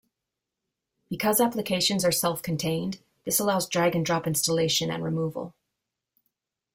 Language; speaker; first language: English; native; English